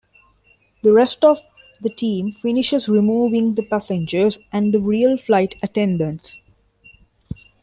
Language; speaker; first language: English; non-native, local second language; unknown